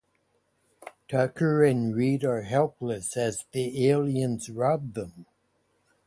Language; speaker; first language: English; native; English